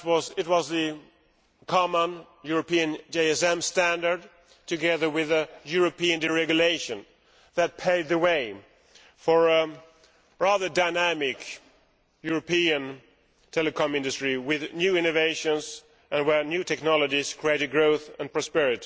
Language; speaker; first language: English; non-native, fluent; Swedish